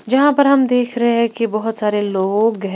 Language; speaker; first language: Hindi; non-native, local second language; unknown